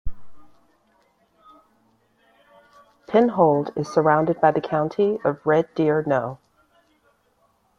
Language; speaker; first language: English; native; English